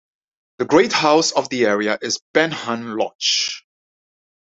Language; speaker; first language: English; non-native, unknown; Dutch